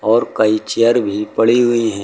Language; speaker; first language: Hindi; native; Hindi